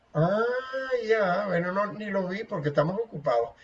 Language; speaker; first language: Spanish; native; Spanish